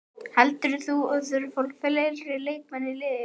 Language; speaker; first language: Icelandic; non-native, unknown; Japanese